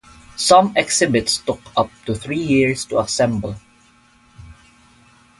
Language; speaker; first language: English; non-native, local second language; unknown